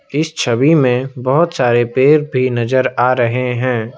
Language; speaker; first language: Hindi; non-native, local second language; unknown